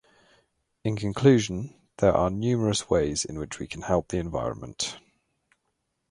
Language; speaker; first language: English; native; English